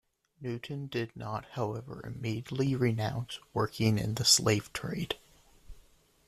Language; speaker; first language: English; native; English